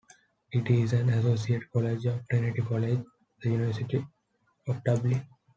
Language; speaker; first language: English; non-native, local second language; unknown